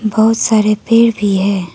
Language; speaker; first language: Hindi; non-native, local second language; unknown